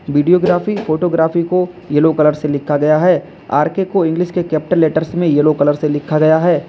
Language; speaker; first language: Hindi; native; Hindi